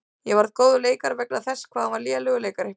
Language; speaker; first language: Icelandic; native; Icelandic